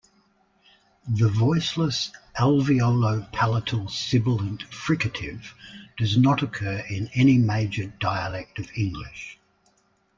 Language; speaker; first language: English; native; English